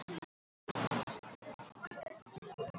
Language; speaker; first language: Icelandic; non-native, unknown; Russian